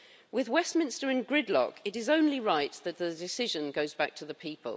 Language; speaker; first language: English; native; English